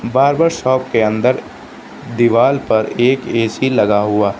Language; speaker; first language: Hindi; native; Hindi